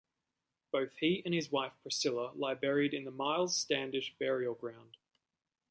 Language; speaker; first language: English; native; English